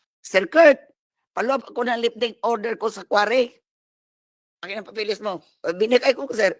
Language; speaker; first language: Filipino; non-native, local second language; Cebuano